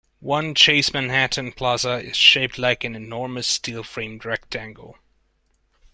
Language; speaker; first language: English; non-native, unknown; Hungarian